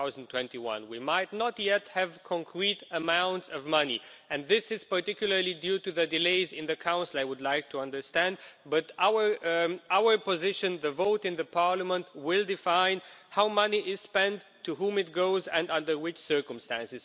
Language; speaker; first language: English; non-native, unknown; Romanian